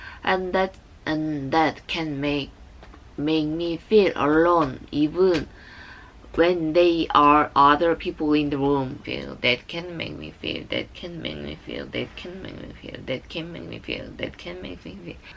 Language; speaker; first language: English; non-native, learner; Korean